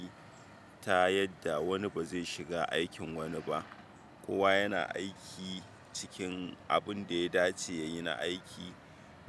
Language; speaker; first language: Hausa; native; Hausa